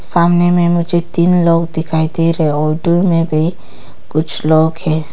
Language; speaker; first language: Hindi; non-native, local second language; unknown